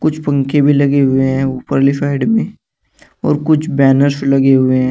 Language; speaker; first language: Hindi; native; Hindi